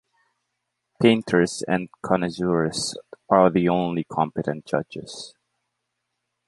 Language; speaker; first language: English; non-native, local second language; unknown